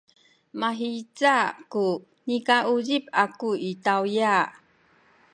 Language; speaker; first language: Sakizaya; non-native, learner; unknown